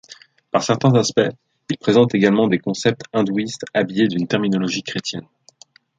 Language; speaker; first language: French; native; French